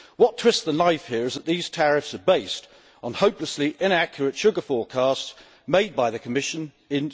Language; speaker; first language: English; native; English